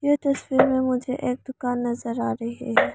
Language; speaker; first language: Hindi; non-native, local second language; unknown